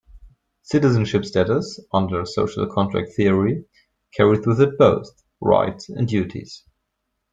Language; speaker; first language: English; non-native, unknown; German